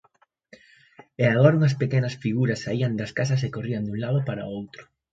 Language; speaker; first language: Galician; native; Galician